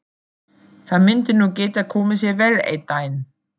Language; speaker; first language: Icelandic; non-native, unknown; German